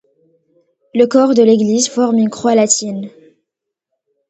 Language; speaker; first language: French; non-native, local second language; Arabic